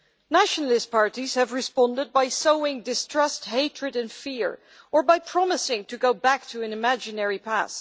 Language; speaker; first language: English; non-native, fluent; Dutch